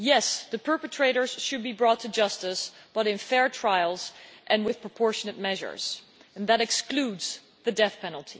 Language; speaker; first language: English; non-native, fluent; Dutch